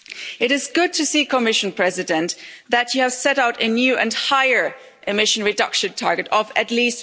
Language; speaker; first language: English; non-native, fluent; German